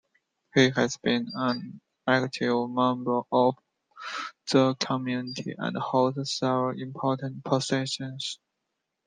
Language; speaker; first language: English; non-native, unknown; Chinese